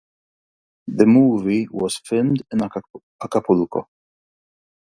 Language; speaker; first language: English; non-native, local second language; Maltese